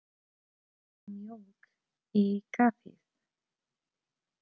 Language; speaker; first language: Icelandic; non-native, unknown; Polish